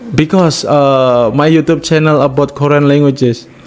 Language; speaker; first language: English; non-native, learner; Indonesian